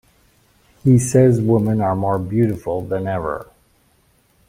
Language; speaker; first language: English; native; English